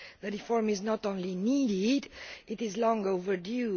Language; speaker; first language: English; non-native, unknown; Romanian